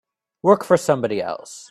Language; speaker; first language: English; native; English